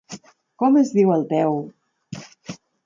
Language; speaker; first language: Catalan; native; Catalan